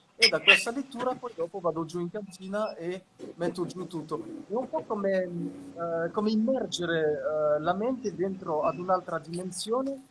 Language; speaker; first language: Italian; non-native, fluent; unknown